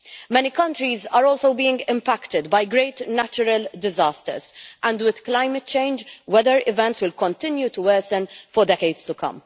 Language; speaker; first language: English; non-native, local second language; Maltese